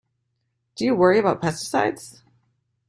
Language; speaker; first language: English; native; English